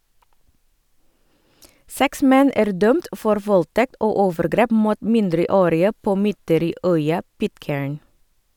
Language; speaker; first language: Norwegian; non-native, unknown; Indonesian